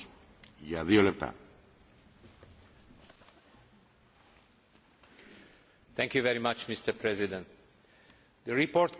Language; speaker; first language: English; non-native, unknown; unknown